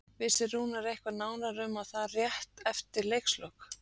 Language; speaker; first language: Icelandic; native; Icelandic